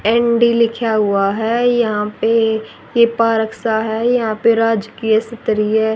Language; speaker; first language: Hindi; native; Hindi